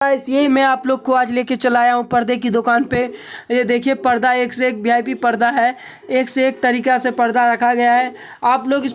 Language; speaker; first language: Hindi; native; Hindi